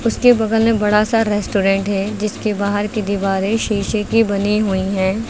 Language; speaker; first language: Hindi; native; Hindi